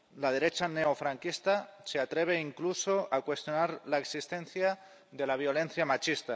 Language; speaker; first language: Spanish; non-native, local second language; Catalan